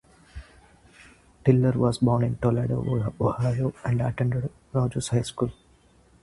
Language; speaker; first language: English; non-native, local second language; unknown